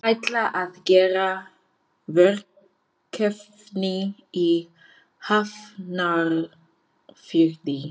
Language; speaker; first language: Icelandic; non-native, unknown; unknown